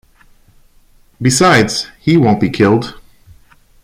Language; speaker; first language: English; non-native, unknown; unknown